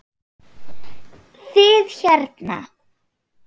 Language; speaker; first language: Icelandic; non-native, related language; Swedish